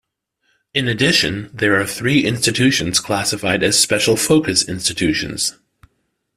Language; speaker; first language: English; native; English